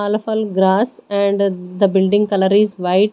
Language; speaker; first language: English; non-native, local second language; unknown